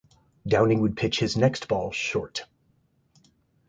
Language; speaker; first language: English; native; English